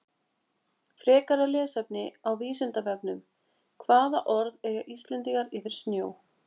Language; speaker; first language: Icelandic; native; Icelandic